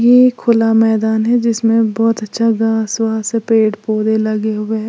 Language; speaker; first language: Hindi; native; Hindi